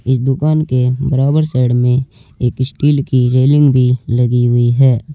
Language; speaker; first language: Hindi; native; Hindi